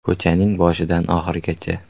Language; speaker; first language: Uzbek; native; Uzbek